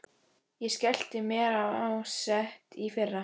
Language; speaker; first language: Icelandic; native; Icelandic